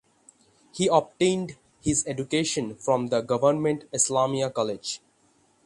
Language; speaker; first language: English; non-native, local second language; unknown